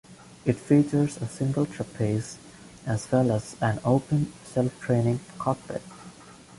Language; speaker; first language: English; non-native, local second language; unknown